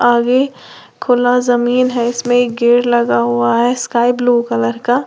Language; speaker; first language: Hindi; native; Hindi